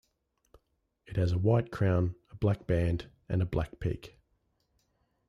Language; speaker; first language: English; native; English